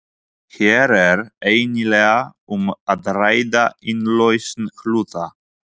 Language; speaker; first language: Icelandic; non-native, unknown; Polish